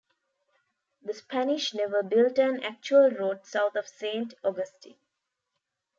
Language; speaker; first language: English; non-native, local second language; Tamil